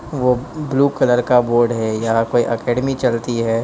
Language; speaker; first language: Hindi; non-native, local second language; Gujarati